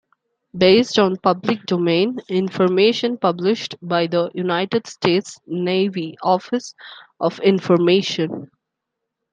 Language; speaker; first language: English; non-native, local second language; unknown